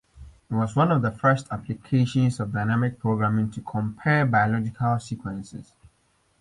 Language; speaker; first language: English; native; English